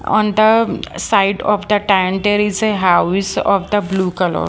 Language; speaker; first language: English; non-native, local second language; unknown